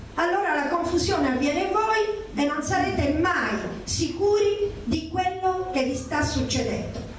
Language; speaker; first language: Italian; native; Italian